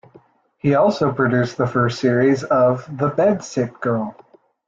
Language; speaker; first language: English; native; English